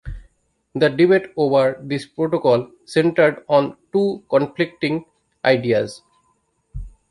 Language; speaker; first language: English; non-native, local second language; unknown